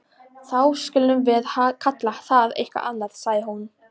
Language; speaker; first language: Icelandic; non-native, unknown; Polish